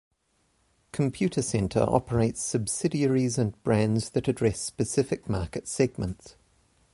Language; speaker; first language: English; native; English